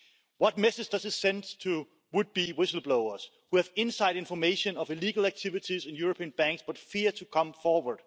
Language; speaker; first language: English; non-native, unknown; Danish